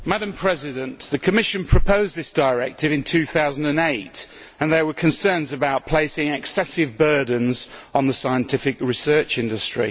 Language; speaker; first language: English; native; English